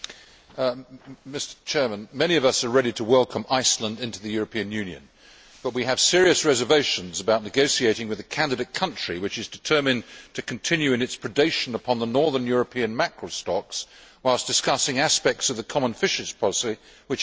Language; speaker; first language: English; native; English